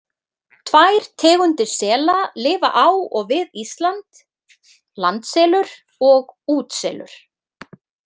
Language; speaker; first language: Icelandic; native; Icelandic